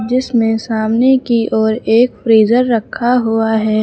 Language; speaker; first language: Hindi; native; Hindi